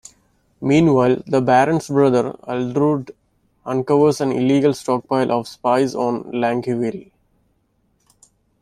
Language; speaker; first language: English; non-native, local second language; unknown